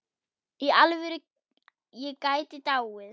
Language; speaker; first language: Icelandic; non-native, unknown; German